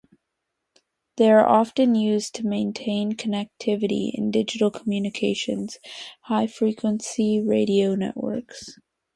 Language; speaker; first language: English; native; English